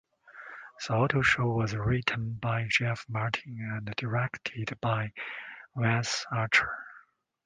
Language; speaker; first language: English; non-native, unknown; Chinese